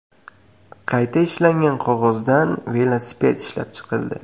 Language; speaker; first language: Uzbek; native; Uzbek